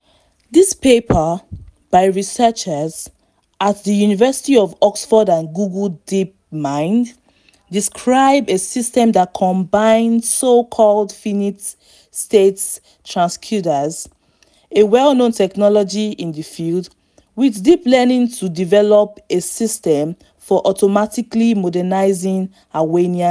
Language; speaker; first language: English; non-native, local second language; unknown